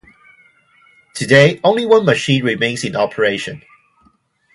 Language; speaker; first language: English; non-native, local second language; Cantonese